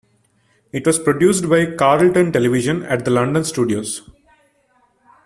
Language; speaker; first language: English; non-native, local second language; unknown